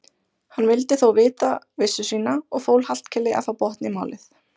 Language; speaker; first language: Icelandic; native; Icelandic